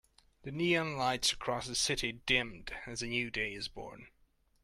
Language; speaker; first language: English; non-native, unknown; Hungarian